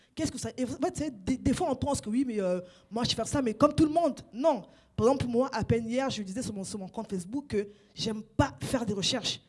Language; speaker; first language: French; non-native, local second language; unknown